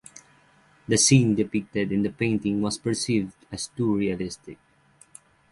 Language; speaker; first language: English; non-native, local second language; Filipino